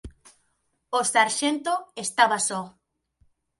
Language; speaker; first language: Galician; native; Galician